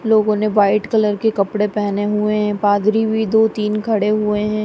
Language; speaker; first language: Hindi; non-native, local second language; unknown